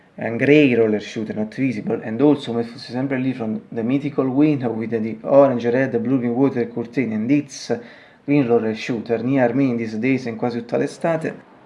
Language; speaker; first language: English; non-native, learner; Italian